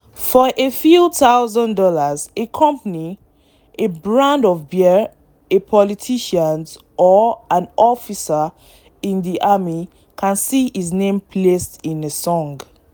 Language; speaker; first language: English; non-native, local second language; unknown